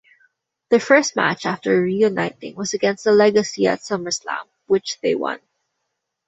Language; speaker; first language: English; non-native, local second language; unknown